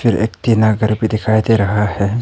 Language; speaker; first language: Hindi; non-native, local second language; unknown